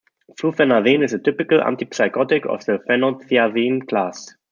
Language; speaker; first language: English; non-native, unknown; German